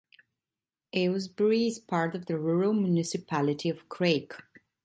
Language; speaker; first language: English; non-native, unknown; Italian